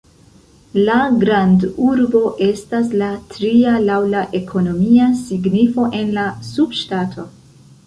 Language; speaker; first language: Esperanto; non-native, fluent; Central Kurdish